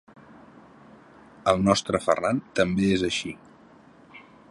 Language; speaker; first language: Catalan; native; Catalan